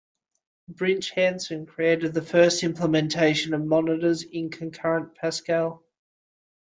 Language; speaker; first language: English; native; English